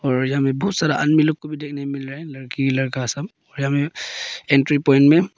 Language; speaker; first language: Hindi; early bilingual, other home language; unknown